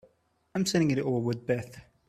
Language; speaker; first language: English; non-native, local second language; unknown